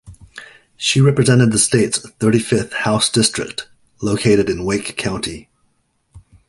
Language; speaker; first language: English; native; English